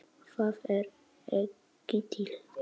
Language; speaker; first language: Icelandic; non-native, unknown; Polish